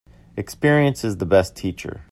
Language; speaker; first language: English; native; English